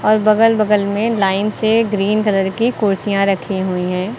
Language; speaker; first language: Hindi; native; Hindi